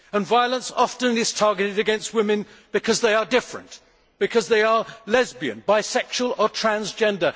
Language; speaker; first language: English; native; English